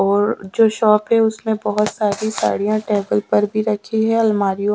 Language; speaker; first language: Hindi; native; Hindi